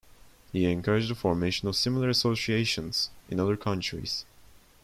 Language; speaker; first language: English; non-native, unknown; Turkish